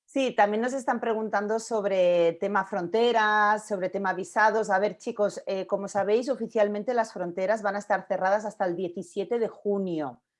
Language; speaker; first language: Spanish; native; Spanish